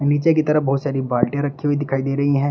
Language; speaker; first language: Hindi; native; Hindi